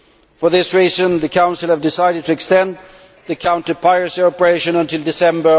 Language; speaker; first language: English; non-native, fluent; Swedish